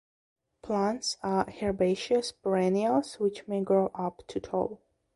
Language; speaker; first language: English; non-native, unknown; Belarusian